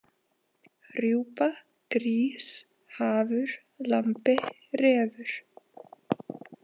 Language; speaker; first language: Icelandic; native; Icelandic